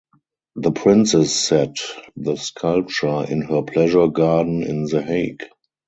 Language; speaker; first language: English; non-native, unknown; German